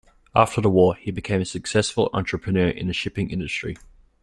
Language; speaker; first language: English; native; English